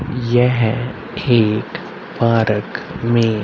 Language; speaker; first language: Hindi; native; Hindi